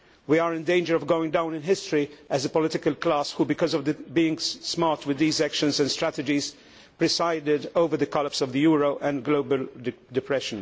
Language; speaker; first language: English; non-native, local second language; Maltese